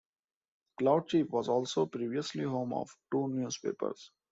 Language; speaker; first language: English; non-native, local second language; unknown